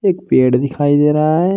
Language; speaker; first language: Hindi; native; Hindi